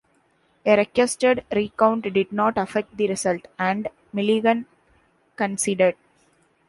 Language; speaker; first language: English; non-native, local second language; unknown